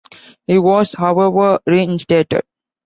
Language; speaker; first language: English; non-native, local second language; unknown